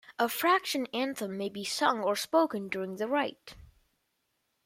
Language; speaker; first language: English; non-native, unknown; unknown